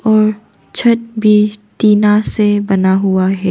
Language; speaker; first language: Hindi; non-native, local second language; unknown